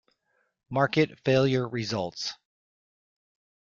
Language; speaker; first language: English; native; English